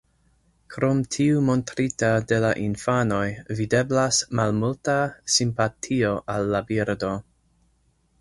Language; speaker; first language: Esperanto; non-native, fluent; English